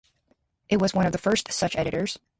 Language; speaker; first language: English; native; English